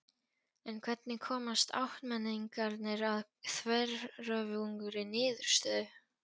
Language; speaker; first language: Icelandic; non-native, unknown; Polish